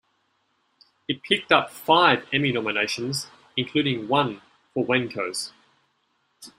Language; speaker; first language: English; native; English